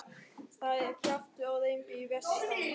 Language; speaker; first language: Icelandic; non-native, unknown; German